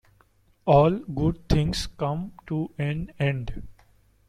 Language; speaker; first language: English; non-native, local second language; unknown